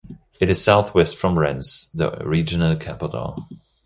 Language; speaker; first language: English; non-native, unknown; German